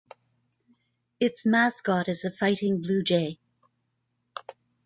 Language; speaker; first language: English; non-native, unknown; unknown